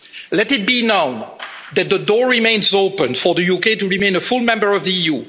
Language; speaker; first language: English; non-native, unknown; French